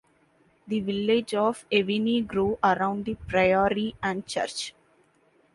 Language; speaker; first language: English; non-native, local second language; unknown